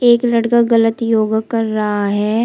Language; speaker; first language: Hindi; native; Hindi